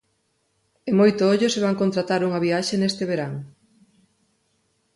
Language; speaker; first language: Galician; non-native, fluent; Spanish